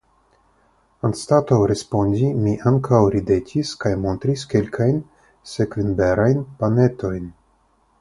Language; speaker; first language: Esperanto; non-native, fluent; Russian